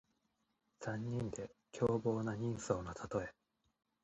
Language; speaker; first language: Japanese; native; Japanese